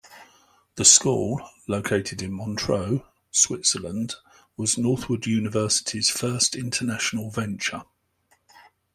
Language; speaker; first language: English; native; English